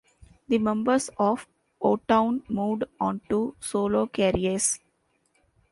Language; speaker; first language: English; non-native, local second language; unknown